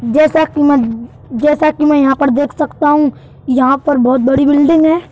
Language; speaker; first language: Hindi; native; Hindi